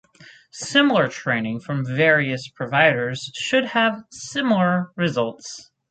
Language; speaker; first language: English; native; English